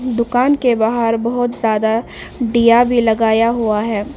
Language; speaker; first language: Hindi; non-native, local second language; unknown